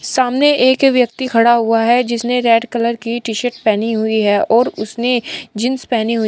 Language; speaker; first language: Hindi; native; Hindi